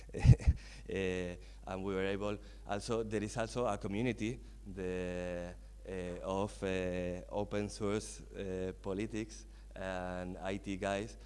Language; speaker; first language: English; non-native, fluent; Spanish